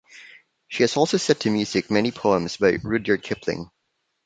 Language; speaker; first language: English; non-native, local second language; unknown